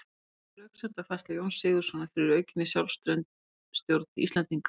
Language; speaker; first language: Icelandic; native; Icelandic